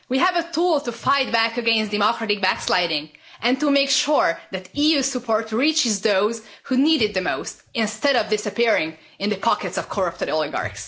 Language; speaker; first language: English; non-native, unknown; Hungarian